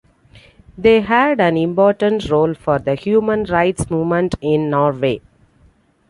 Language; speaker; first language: English; non-native, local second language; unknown